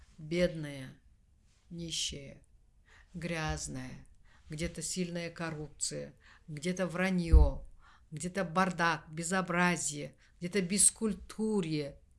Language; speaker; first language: Russian; non-native, local second language; Kazakh